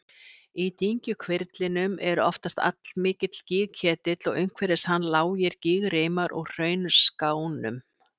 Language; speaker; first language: Icelandic; native; Icelandic